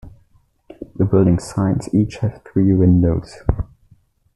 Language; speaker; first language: English; non-native, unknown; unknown